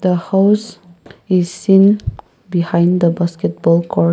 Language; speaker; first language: English; non-native, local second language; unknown